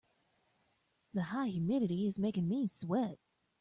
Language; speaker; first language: English; native; English